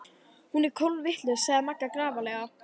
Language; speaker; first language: Icelandic; native; Icelandic